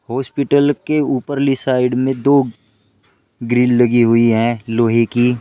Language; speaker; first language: Hindi; native; Hindi